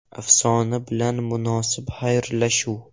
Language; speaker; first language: Uzbek; non-native, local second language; Russian